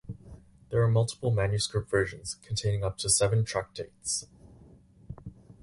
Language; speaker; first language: English; native; English